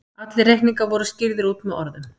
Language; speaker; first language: Icelandic; native; Icelandic